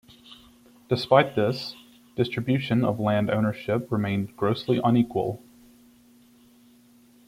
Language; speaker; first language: English; native; English